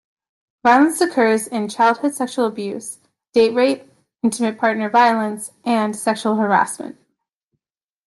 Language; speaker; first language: English; native; English